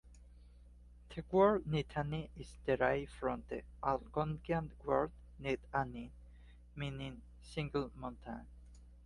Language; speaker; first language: English; non-native, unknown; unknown